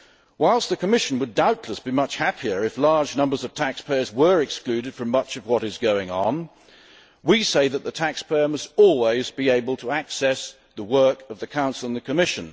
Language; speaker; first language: English; native; English